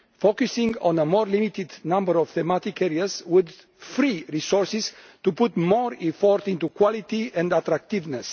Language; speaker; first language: English; non-native, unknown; Romanian